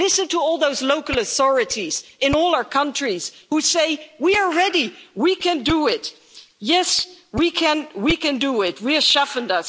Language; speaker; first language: English; non-native, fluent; Dutch